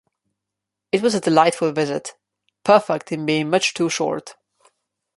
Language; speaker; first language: English; non-native, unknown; Slovenian